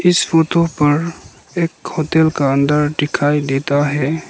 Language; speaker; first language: Hindi; early bilingual, other home language; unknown